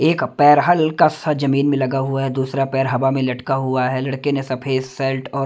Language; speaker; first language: Hindi; native; Hindi